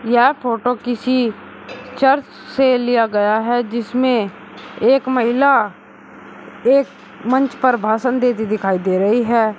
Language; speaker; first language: Hindi; native; Hindi